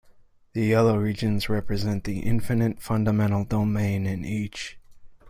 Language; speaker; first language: English; native; English